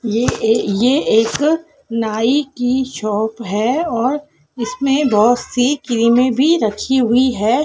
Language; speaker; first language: Hindi; native; Hindi